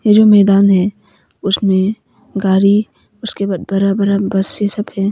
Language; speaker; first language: Hindi; non-native, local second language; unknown